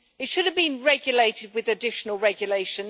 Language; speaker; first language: English; native; English